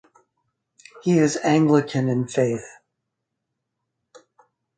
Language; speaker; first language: English; native; English